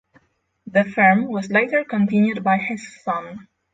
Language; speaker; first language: English; non-native, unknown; Polish